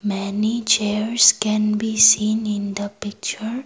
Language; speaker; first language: English; non-native, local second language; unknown